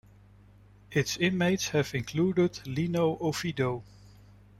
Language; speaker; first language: English; non-native, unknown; Dutch